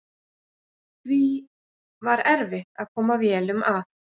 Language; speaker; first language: Icelandic; native; Icelandic